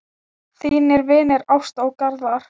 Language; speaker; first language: Icelandic; non-native, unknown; Thai